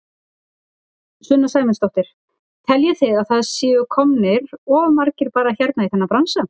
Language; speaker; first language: Icelandic; native; Icelandic